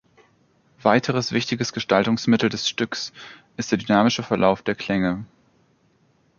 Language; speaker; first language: German; native; German